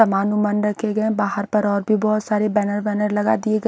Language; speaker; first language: Hindi; native; Hindi